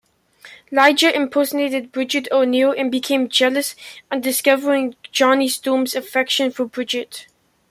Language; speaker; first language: English; native; English